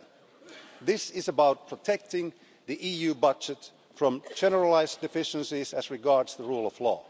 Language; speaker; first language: English; non-native, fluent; Finnish